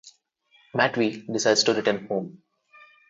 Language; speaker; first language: English; non-native, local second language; Telugu